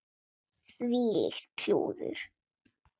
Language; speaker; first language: Icelandic; non-native, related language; Swedish